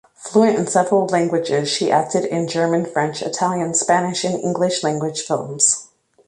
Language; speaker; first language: English; native; English